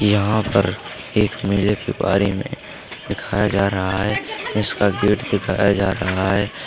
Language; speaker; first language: Hindi; native; Hindi